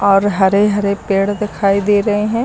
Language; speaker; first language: Hindi; native; Hindi